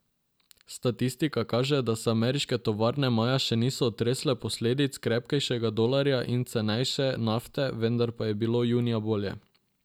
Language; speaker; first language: Slovenian; non-native, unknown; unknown